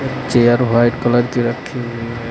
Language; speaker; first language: Hindi; native; Hindi